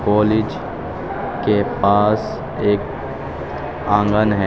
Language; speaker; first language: Hindi; native; Hindi